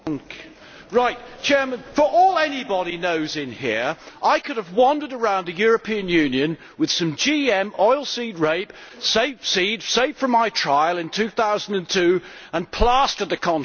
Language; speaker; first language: English; native; English